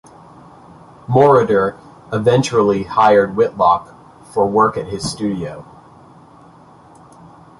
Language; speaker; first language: English; native; English